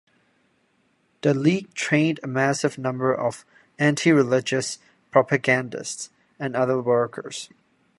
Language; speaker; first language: English; non-native, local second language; Cantonese